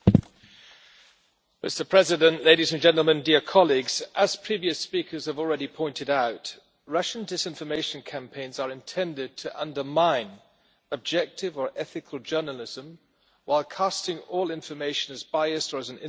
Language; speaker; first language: English; non-native, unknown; German